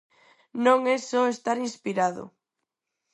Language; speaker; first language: Galician; non-native, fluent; Spanish